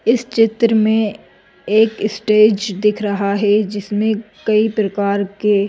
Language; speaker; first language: Hindi; native; Hindi